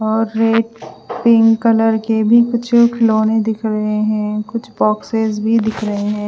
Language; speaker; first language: Hindi; non-native, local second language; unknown